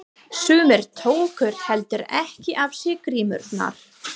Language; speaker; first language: Icelandic; non-native, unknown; English